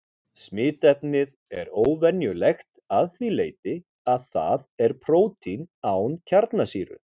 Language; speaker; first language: Icelandic; native; Icelandic